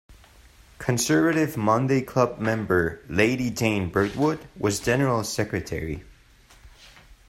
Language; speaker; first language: English; non-native, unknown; Spanish